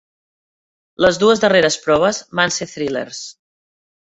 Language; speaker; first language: Catalan; native; Catalan